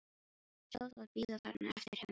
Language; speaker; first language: Icelandic; non-native, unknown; Filipino